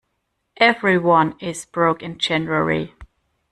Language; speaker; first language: English; non-native, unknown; German